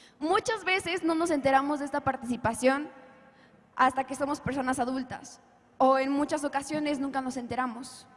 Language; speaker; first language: Spanish; native; Spanish